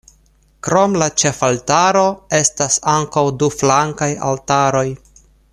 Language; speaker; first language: Esperanto; non-native, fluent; Russian